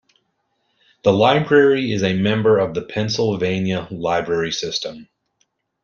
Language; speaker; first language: English; native; English